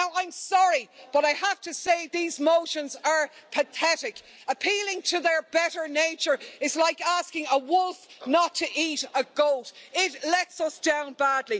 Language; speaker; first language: English; native; English